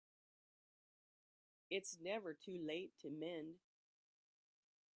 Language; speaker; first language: English; native; English